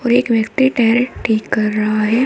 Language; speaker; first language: Hindi; native; Hindi